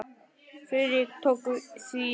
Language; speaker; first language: Icelandic; native; Icelandic